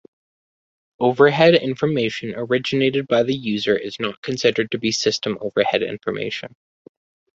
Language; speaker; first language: English; native; English